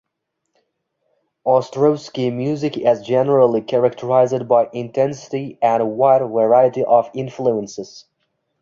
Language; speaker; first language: English; non-native, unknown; Uzbek